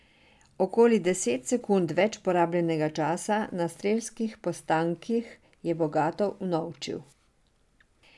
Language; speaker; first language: Slovenian; non-native, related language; Serbian